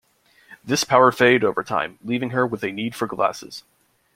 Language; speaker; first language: English; native; English